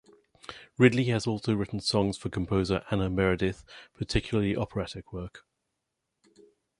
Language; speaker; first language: English; native; English